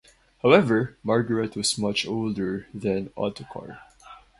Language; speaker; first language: English; non-native, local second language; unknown